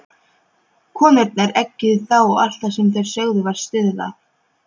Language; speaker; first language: Icelandic; non-native, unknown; Polish